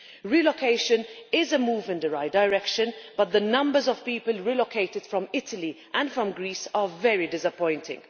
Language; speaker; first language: English; non-native, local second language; Maltese